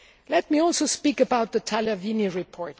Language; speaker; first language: English; non-native, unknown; German